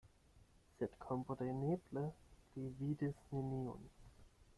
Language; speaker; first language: Esperanto; non-native, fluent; German